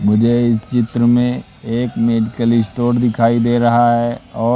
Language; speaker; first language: Hindi; native; Hindi